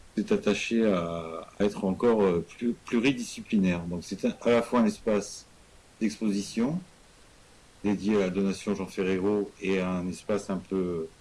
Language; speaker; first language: French; native; French